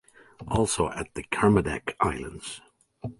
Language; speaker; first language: English; native; English